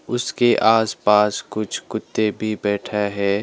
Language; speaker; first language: Hindi; non-native, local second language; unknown